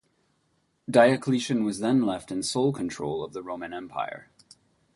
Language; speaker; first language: English; native; English